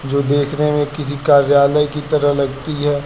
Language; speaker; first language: Hindi; native; Hindi